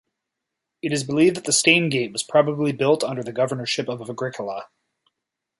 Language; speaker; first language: English; native; English